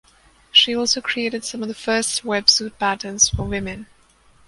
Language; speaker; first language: English; non-native, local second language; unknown